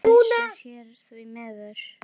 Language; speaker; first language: Icelandic; non-native, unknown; Filipino